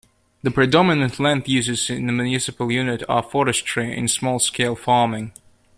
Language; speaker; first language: English; native; English